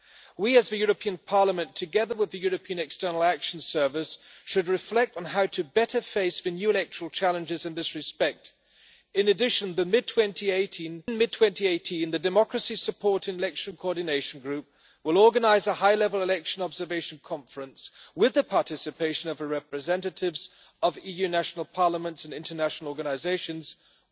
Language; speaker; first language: English; non-native, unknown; German